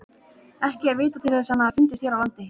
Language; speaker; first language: Icelandic; native; Icelandic